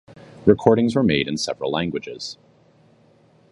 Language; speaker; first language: English; native; English